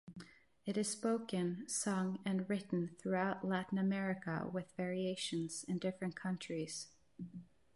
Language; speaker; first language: English; non-native, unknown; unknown